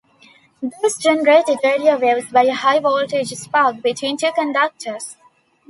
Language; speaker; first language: English; non-native, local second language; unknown